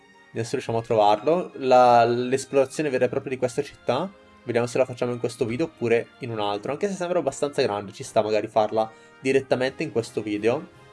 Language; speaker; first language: Italian; native; Italian